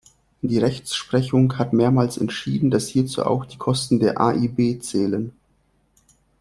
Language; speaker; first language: German; non-native, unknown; Russian